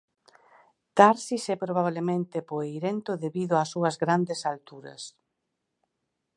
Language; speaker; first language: Galician; native; Galician